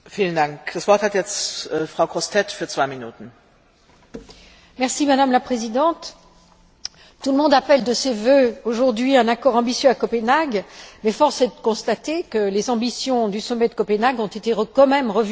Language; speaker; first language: French; native; French